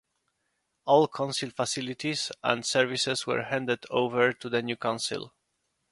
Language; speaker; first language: English; non-native, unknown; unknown